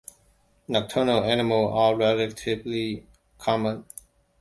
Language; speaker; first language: English; non-native, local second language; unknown